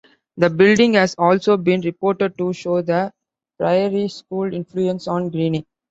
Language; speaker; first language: English; non-native, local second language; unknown